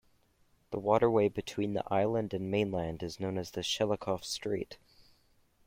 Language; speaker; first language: English; native; English